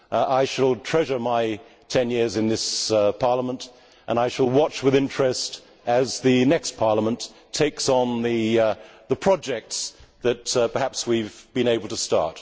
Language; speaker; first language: English; native; English